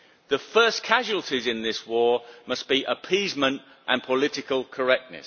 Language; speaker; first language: English; native; English